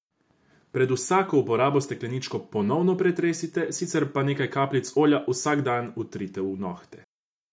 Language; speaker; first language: Slovenian; non-native, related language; Croatian